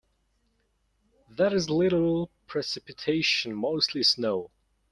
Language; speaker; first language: English; non-native, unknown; Mongolian